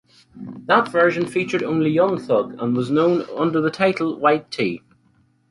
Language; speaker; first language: English; native; English